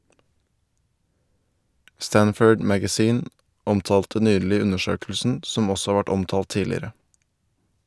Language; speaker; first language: Norwegian; native; Norwegian